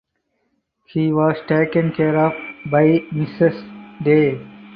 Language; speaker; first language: English; non-native, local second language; Tamil